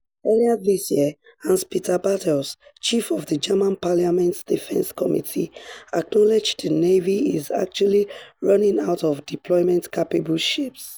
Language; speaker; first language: English; non-native, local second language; Yoruba